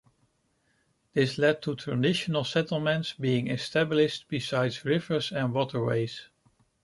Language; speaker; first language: English; non-native, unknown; Dutch